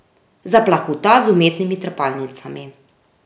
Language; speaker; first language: Slovenian; native; Slovenian